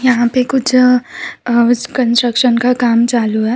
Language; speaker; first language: Hindi; non-native, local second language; Gujarati